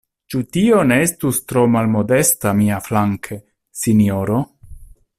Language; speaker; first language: Esperanto; non-native, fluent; Italian